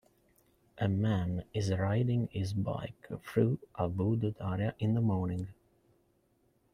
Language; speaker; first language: English; non-native, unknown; Italian